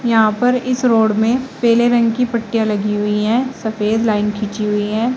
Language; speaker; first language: Hindi; native; Hindi